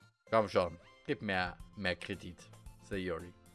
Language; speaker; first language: German; native; German